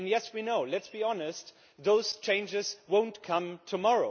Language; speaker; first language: English; non-native, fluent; German